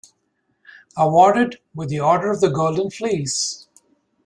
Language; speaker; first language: English; native; English